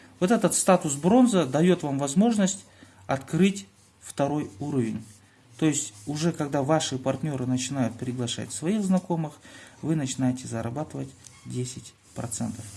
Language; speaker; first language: Russian; native; Russian